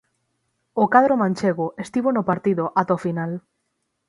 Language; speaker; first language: Galician; native; Galician